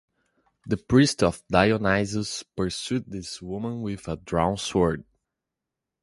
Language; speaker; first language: English; non-native, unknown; Portuguese